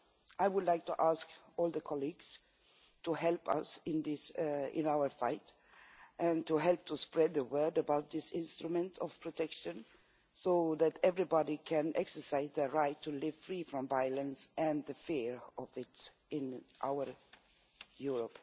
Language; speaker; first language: English; non-native, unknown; Swedish